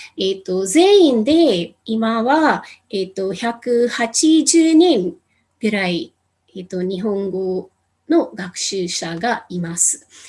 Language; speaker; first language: Japanese; non-native, fluent; Hindi